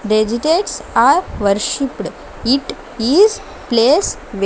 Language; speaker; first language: English; non-native, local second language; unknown